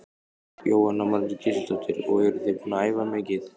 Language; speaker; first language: Icelandic; native; Icelandic